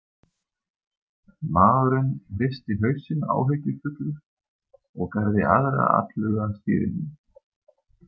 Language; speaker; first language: Icelandic; non-native, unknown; German